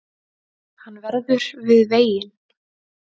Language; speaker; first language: Icelandic; native; Icelandic